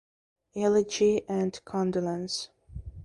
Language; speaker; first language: English; non-native, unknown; Belarusian